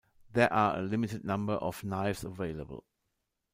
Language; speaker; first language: English; non-native, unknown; German